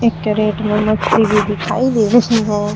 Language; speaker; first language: Hindi; native; Hindi